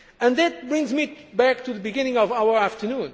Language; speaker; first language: English; non-native, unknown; Portuguese